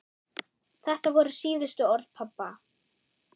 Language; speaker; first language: Icelandic; non-native, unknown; German